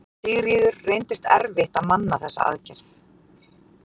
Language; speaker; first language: Icelandic; native; Icelandic